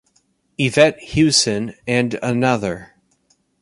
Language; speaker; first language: English; native; English